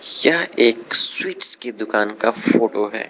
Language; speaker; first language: Hindi; non-native, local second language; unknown